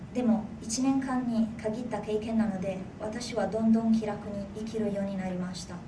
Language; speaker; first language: Japanese; non-native, fluent; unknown